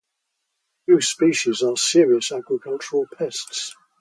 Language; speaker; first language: English; native; English